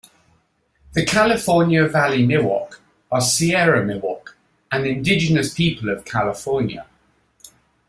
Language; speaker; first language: English; native; English